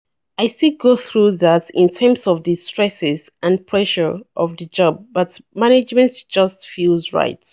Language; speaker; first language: English; non-native, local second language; Yoruba